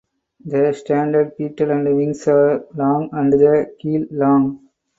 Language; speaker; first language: English; non-native, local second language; Tamil